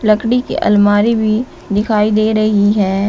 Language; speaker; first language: Hindi; native; Hindi